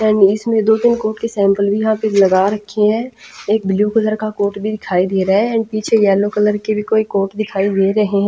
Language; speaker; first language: Hindi; non-native, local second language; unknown